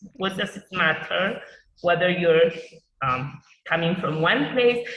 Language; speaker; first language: English; non-native, fluent; Spanish